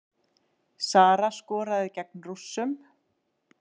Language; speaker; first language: Icelandic; native; Icelandic